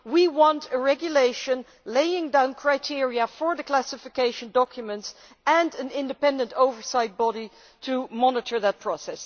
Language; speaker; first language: English; non-native, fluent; Dutch